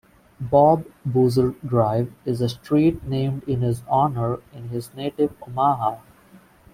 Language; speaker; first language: English; non-native, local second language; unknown